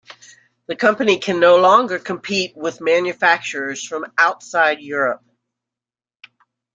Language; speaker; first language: English; native; English